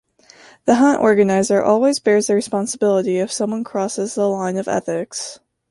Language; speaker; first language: English; native; English